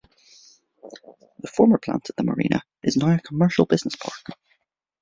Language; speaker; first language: English; native; English